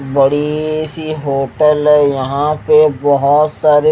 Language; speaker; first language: Hindi; native; Hindi